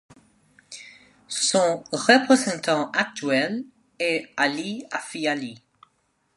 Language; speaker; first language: French; non-native, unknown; Spanish